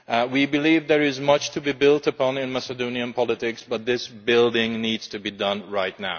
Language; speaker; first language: English; non-native, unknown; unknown